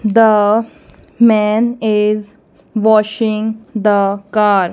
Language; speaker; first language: English; non-native, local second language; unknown